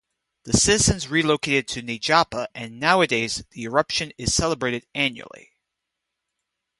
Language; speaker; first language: English; native; English